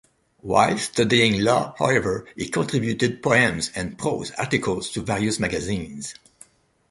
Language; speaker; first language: English; non-native, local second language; French